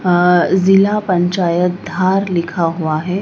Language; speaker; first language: Hindi; native; Hindi